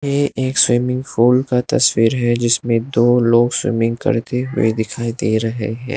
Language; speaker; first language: Hindi; non-native, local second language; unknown